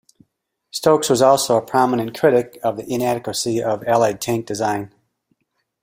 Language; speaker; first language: English; native; English